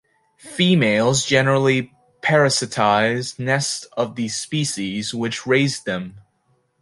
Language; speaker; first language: English; native; English